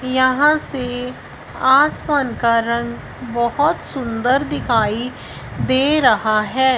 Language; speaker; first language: Hindi; non-native, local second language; Punjabi